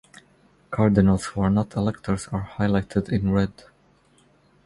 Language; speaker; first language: English; non-native, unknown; Croatian